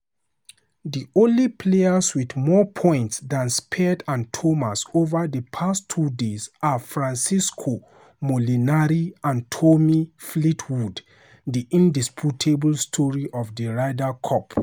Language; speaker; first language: English; non-native, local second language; Hausa